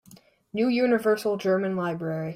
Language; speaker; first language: English; native; English